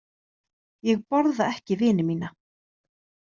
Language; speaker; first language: Icelandic; native; Icelandic